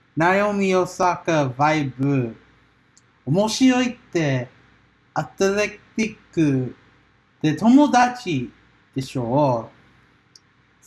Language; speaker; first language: Japanese; non-native, learner; English